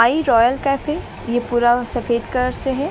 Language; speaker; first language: Hindi; native; Hindi